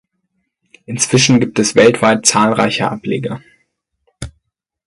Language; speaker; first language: German; native; German